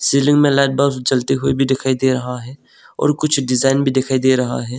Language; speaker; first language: Hindi; non-native, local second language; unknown